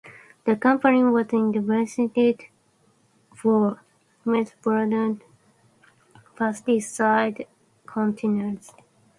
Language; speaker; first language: English; non-native, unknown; Japanese